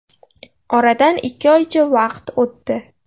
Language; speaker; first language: Uzbek; non-native, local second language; Russian